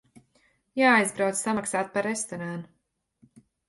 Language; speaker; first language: Latvian; native; Latvian